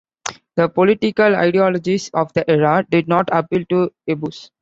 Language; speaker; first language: English; non-native, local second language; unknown